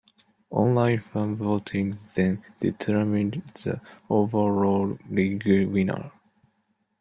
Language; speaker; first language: English; non-native, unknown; Japanese